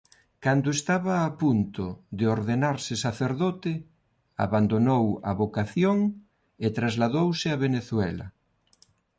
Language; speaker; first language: Galician; non-native, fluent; Spanish